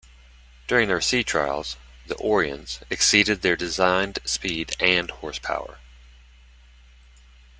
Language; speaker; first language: English; native; English